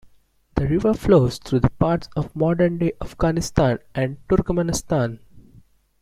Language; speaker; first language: English; non-native, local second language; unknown